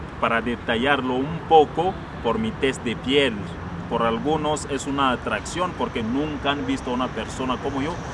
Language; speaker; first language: Spanish; non-native, fluent; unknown